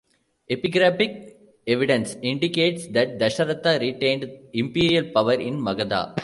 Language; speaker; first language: English; non-native, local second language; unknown